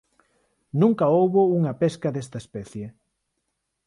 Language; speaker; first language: Galician; non-native, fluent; Spanish